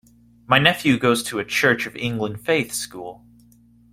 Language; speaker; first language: English; native; English